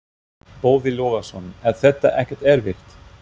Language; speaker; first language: Icelandic; non-native, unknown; German